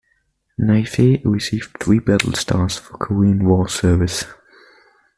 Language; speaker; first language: English; non-native, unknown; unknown